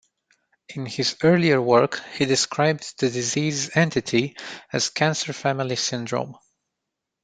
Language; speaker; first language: English; non-native, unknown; Romanian